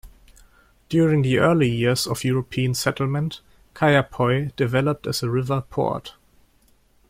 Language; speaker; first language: English; non-native, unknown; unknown